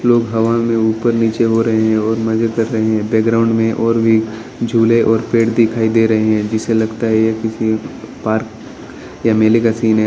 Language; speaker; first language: Hindi; non-native, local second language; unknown